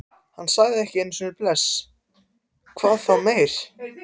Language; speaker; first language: Icelandic; non-native, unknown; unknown